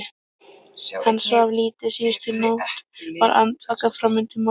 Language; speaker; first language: Icelandic; native; Icelandic